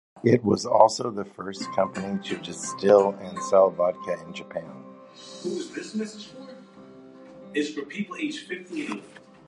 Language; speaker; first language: English; native; English